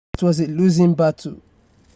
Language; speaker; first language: English; non-native, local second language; Yoruba